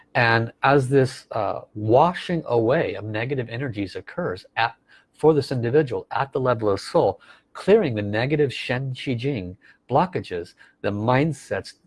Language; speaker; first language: English; native; English